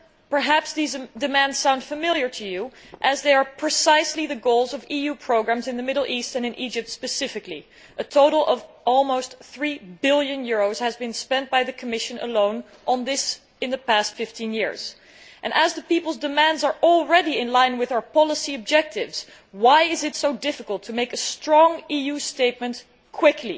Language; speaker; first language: English; non-native, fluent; Dutch